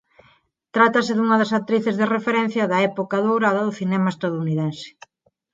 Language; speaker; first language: Galician; non-native, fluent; Spanish